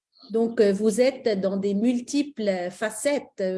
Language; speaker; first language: French; native; French